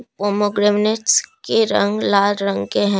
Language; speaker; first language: Hindi; non-native, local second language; Assamese